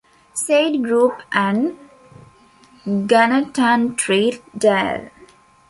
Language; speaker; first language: English; non-native, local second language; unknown